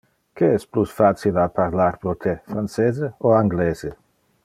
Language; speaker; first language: Interlingua; non-native, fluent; Dutch